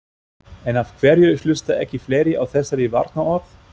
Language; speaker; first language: Icelandic; non-native, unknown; German